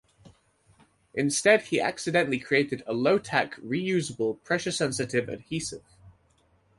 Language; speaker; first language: English; native; English